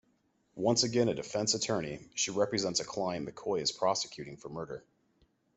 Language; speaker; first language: English; native; English